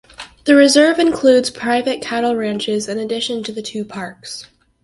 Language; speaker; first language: English; native; English